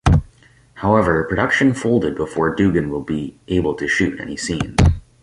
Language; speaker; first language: English; native; English